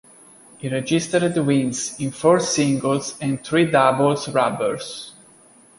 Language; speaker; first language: English; non-native, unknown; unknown